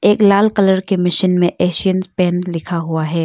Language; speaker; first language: Hindi; non-native, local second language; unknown